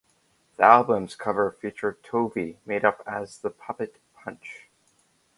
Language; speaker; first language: English; native; English